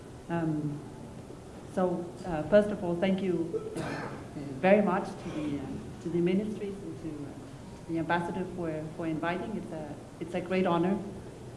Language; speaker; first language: English; non-native, fluent; Danish